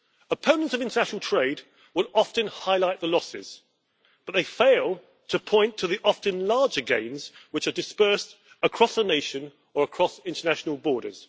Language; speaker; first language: English; native; English